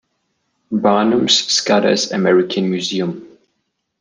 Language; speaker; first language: English; non-native, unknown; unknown